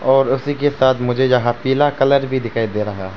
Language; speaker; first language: Hindi; non-native, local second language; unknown